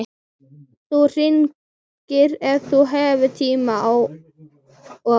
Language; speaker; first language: Icelandic; native; Icelandic